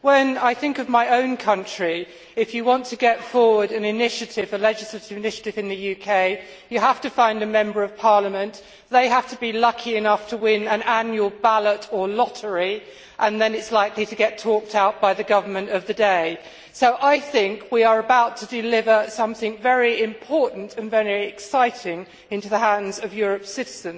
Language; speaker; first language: English; native; English